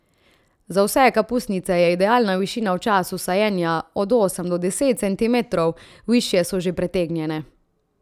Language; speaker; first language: Slovenian; native; Slovenian